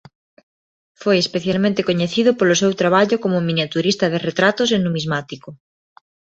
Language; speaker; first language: Galician; non-native, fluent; Spanish